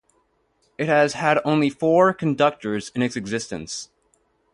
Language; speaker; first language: English; native; English